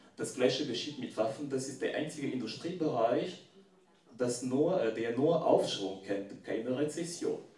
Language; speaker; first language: German; non-native, fluent; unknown